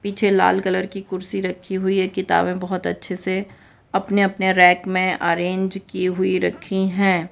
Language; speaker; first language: Hindi; non-native, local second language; Gujarati